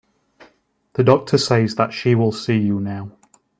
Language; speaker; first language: English; native; English